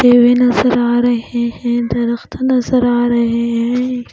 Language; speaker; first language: Hindi; non-native, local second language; Punjabi